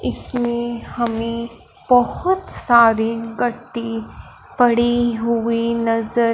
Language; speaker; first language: Hindi; non-native, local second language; Punjabi